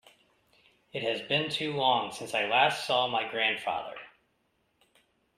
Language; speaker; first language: English; native; English